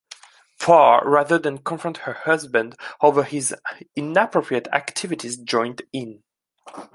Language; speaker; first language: English; non-native, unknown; French